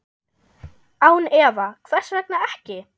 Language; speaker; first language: Icelandic; non-native, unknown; German